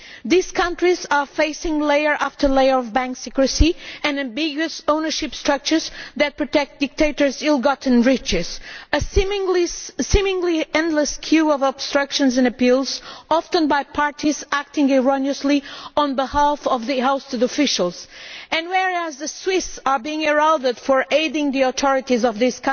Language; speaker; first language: English; non-native, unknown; Portuguese